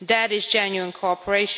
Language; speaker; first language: English; non-native, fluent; Dutch